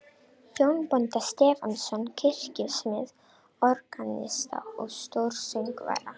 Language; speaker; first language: Icelandic; non-native, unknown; Romanian